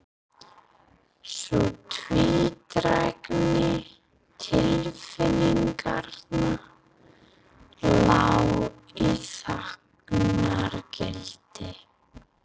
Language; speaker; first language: Icelandic; non-native, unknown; English